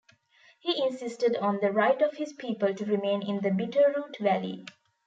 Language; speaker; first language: English; non-native, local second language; Tamil